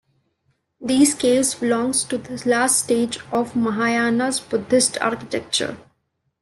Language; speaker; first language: English; non-native, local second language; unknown